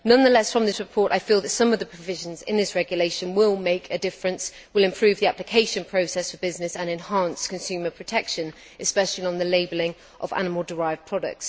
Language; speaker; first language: English; native; English